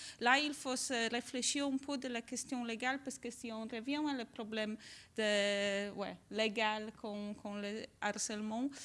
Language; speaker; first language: French; non-native, fluent; Polish